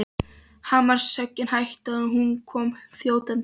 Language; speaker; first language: Icelandic; non-native, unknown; Polish